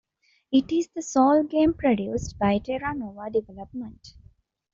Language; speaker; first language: English; non-native, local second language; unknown